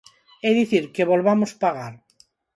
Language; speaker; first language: Galician; non-native, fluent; Spanish